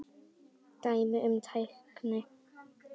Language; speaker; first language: Icelandic; native; Icelandic